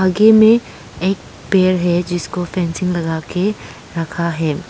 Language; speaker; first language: Hindi; early bilingual, other home language; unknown